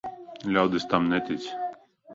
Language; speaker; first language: Latvian; non-native, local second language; Russian